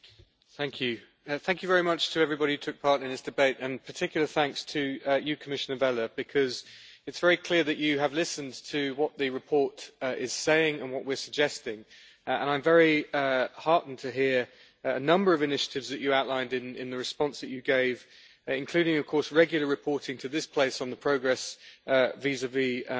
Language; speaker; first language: English; native; English